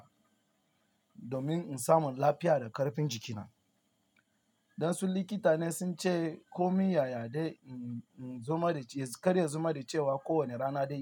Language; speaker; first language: Hausa; non-native, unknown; Yoruba